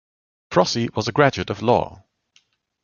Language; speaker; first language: English; non-native, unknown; German